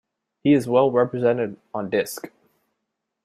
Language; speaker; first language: English; native; English